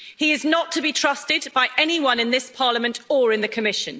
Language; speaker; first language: English; native; English